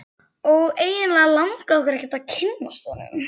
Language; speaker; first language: Icelandic; native; Icelandic